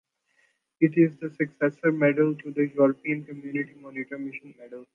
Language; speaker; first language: English; non-native, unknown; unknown